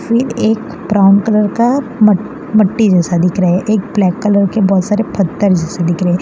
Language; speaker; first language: Hindi; non-native, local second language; Gujarati